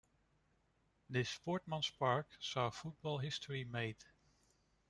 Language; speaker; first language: English; non-native, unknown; Dutch